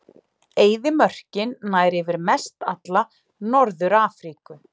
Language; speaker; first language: Icelandic; native; Icelandic